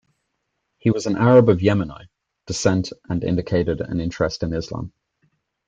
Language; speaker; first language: English; native; English